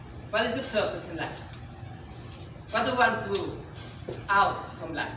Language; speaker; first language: English; non-native, fluent; Spanish